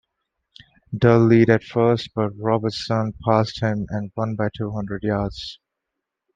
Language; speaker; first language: English; non-native, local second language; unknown